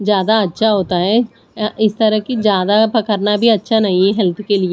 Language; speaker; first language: Hindi; non-native, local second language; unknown